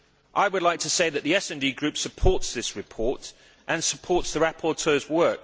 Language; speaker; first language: English; native; English